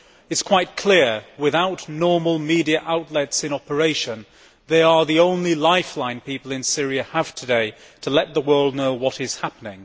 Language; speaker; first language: English; native; English